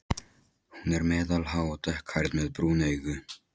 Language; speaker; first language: Icelandic; non-native, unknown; Polish